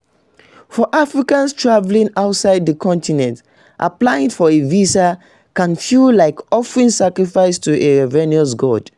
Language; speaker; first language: English; non-native, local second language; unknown